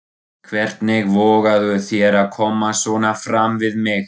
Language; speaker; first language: Icelandic; non-native, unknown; German